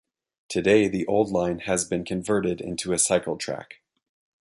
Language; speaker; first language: English; native; English